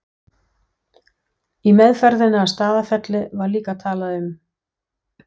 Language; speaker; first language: Icelandic; non-native, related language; Danish